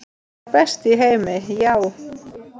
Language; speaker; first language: Icelandic; native; Icelandic